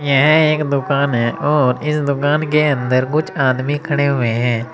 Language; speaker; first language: Hindi; native; Hindi